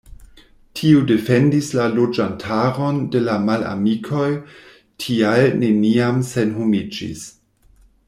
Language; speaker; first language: Esperanto; non-native, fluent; German